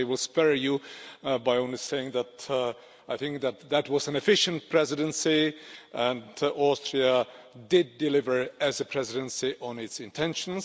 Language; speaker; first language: English; non-native, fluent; Czech